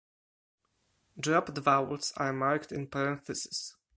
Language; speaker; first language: English; non-native, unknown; Polish